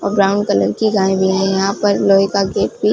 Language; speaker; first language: Hindi; non-native, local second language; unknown